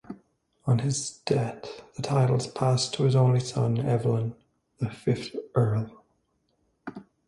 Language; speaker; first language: English; native; English